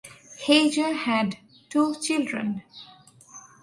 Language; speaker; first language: English; non-native, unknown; Bangla